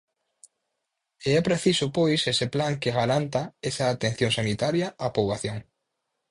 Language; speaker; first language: Galician; native; Galician